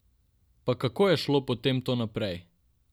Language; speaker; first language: Slovenian; non-native, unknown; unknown